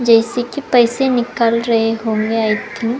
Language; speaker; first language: Hindi; non-native, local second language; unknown